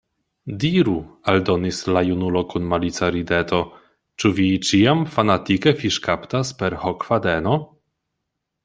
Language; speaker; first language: Esperanto; non-native, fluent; Polish